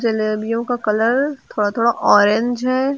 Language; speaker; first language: Hindi; native; Hindi